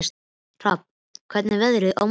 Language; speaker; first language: Icelandic; native; Icelandic